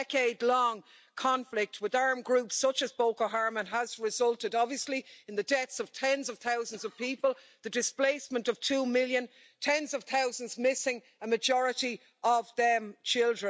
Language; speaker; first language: English; native; English